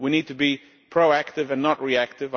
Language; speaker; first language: English; non-native, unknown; Lithuanian